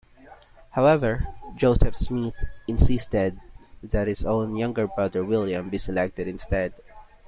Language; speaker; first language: English; non-native, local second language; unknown